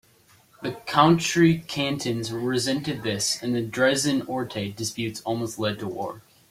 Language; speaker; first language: English; native; English